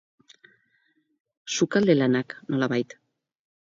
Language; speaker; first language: Basque; native; Basque